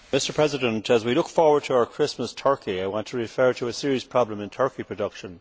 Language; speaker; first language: English; native; English